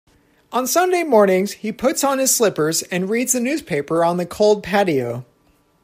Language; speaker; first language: English; native; English